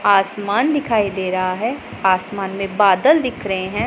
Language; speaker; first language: Hindi; non-native, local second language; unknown